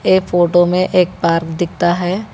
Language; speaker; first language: Hindi; non-native, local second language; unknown